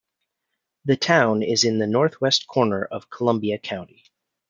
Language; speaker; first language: English; native; English